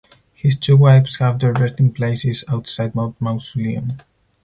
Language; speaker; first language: English; non-native, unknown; Spanish